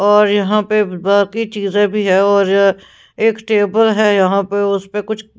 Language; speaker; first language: Hindi; non-native, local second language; Punjabi